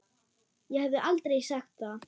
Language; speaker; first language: Icelandic; non-native, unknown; German